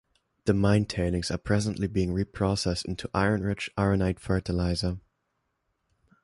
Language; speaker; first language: English; non-native, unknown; German